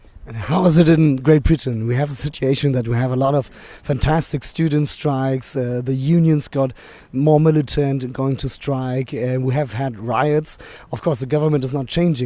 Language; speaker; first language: English; non-native, fluent; German